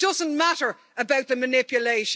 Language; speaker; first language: English; native; English